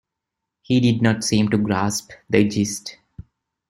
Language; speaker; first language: English; non-native, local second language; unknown